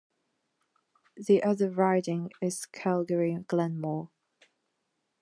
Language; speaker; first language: English; non-native, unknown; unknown